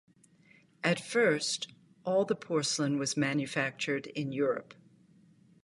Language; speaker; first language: English; native; English